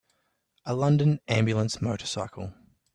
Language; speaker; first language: English; native; English